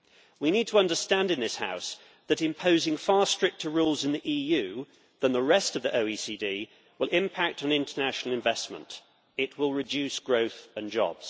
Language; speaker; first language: English; native; English